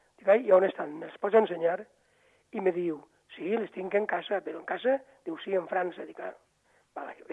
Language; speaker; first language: Catalan; native; Catalan